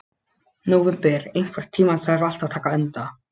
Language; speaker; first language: Icelandic; non-native, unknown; Polish